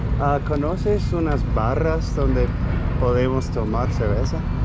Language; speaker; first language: Spanish; non-native, learner; English